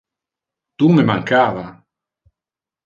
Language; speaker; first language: Interlingua; non-native, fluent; Italian